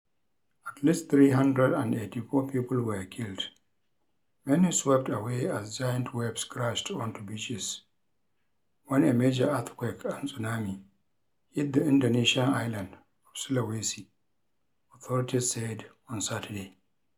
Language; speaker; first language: English; non-native, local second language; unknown